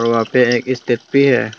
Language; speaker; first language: Hindi; non-native, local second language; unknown